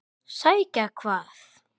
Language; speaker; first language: Icelandic; native; Icelandic